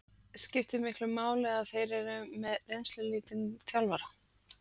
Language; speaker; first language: Icelandic; native; Icelandic